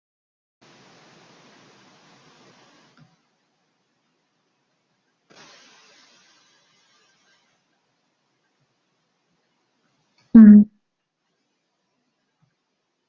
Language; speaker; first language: Icelandic; non-native, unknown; Polish